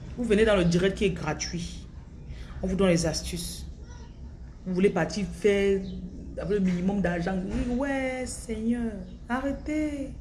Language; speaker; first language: French; non-native, local second language; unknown